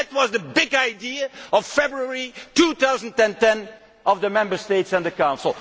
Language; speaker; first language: English; non-native, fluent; Dutch